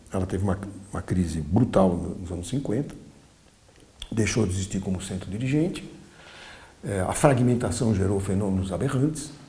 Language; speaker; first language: Portuguese; early bilingual, other home language; Polish